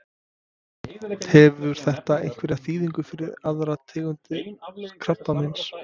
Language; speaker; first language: Icelandic; non-native, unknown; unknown